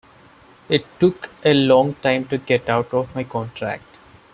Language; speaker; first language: English; non-native, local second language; Malayalam